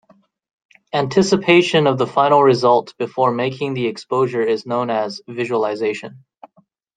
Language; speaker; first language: English; native; English